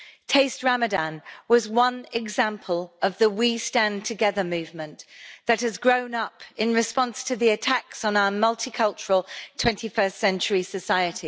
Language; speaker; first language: English; native; English